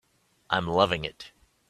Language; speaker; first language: English; native; English